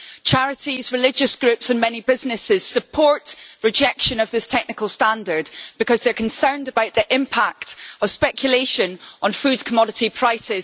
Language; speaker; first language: English; native; English